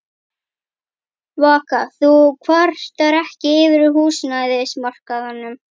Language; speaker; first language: Icelandic; native; Icelandic